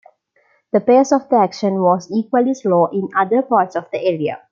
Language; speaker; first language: English; non-native, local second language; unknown